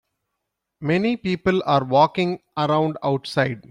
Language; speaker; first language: English; non-native, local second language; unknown